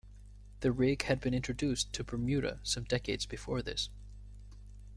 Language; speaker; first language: English; native; English